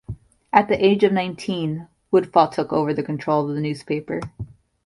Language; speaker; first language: English; native; English